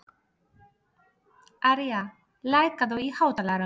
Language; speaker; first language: Icelandic; non-native, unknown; Polish